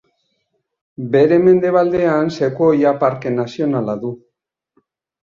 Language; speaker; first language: Basque; native; Basque